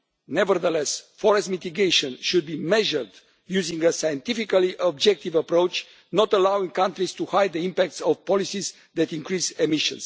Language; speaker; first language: English; non-native, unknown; Romanian